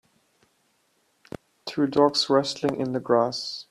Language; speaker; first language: English; non-native, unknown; German